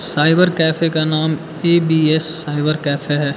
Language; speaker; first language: Hindi; early bilingual, other home language; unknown